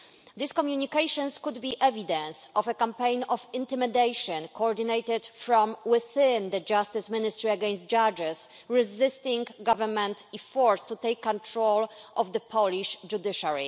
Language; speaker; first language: English; non-native, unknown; Polish